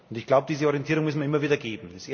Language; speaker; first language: German; native; German